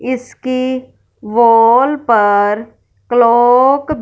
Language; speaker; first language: Hindi; non-native, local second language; Punjabi